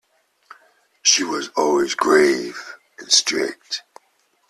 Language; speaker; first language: English; native; English